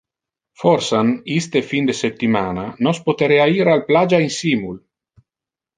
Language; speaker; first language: Interlingua; non-native, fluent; Italian